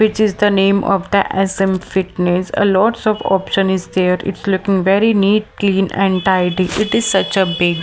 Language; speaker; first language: English; non-native, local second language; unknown